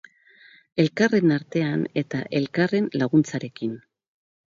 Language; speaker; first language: Basque; native; Basque